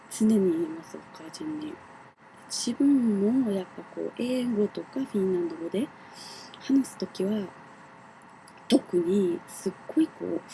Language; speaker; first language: Japanese; non-native, fluent; English